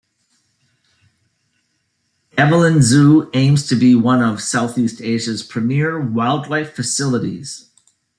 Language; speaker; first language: English; native; English